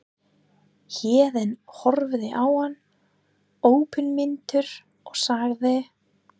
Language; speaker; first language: Icelandic; non-native, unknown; English